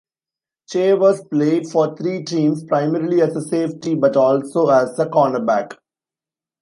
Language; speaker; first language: English; non-native, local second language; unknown